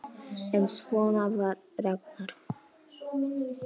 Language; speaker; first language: Icelandic; non-native, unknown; Polish